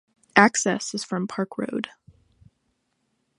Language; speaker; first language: English; non-native, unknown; French